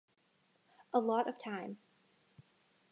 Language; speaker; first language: English; native; English